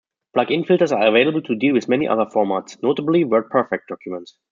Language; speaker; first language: English; non-native, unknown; German